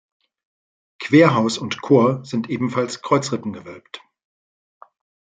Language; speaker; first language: German; native; German